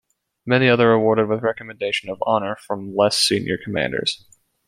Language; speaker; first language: English; native; English